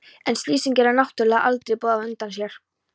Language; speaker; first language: Icelandic; non-native, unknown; Polish